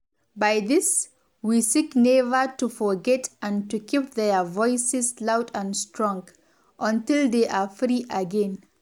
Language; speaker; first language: English; non-native, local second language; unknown